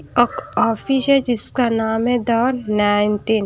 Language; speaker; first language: Hindi; non-native, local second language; Punjabi